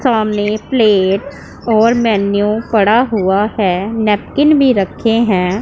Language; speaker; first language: Hindi; non-native, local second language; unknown